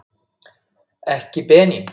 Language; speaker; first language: Icelandic; native; Icelandic